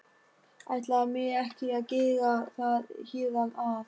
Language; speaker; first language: Icelandic; non-native, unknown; German